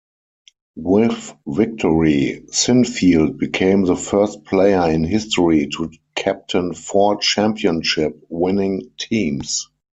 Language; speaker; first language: English; non-native, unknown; German